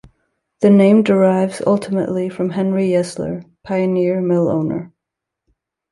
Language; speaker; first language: English; native; English